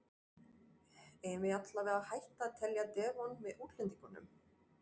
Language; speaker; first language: Icelandic; non-native, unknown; French